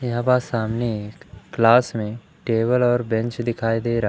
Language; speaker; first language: Hindi; native; Hindi